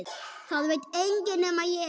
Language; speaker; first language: Icelandic; non-native, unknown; German